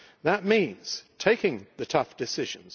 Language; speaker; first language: English; native; English